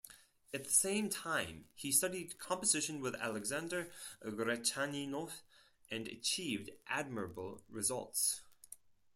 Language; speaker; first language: English; non-native, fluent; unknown